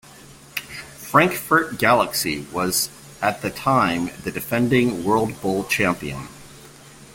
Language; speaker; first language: English; native; English